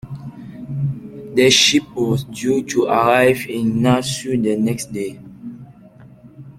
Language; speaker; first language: English; non-native, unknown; French